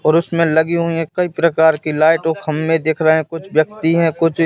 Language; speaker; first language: Hindi; native; Hindi